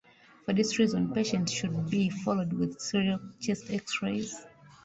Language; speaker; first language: English; non-native, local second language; Ganda